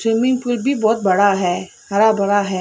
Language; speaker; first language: Hindi; native; Hindi